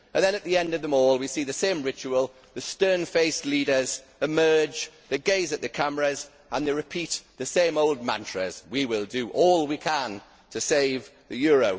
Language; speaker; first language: English; native; English